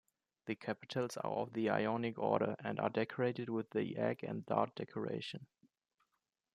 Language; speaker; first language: English; non-native, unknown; German